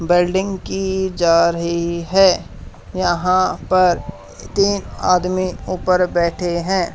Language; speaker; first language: Hindi; native; Hindi